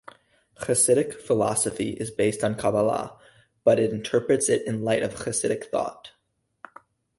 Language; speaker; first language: English; native; English